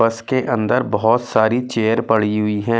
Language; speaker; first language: Hindi; native; Hindi